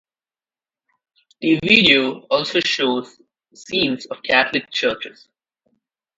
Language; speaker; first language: English; non-native, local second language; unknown